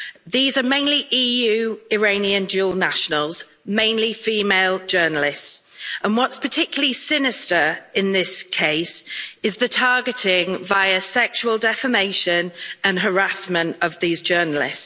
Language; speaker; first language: English; native; English